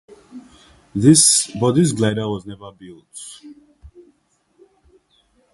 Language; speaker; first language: English; non-native, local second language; Urhobo